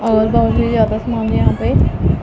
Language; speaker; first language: Hindi; non-native, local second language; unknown